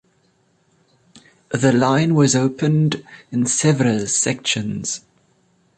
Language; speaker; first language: English; non-native, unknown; German